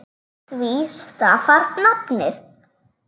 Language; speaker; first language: Icelandic; native; Icelandic